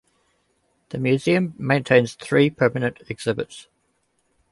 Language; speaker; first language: English; native; English